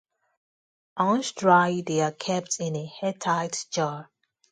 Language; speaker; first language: English; non-native, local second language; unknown